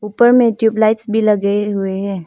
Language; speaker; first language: Hindi; non-native, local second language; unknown